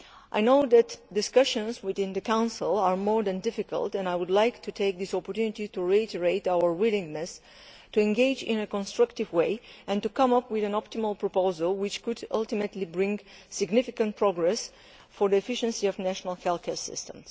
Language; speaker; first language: English; non-native, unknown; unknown